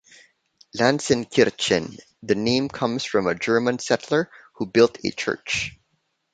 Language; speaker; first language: English; non-native, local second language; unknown